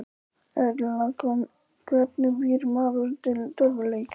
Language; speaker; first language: Icelandic; non-native, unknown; Polish